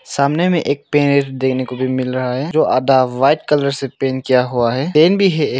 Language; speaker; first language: Hindi; non-native, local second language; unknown